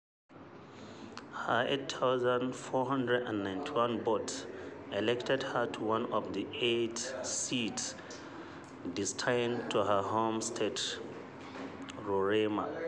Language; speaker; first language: English; non-native, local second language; Hausa